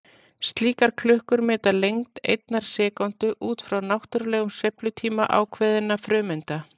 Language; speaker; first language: Icelandic; native; Icelandic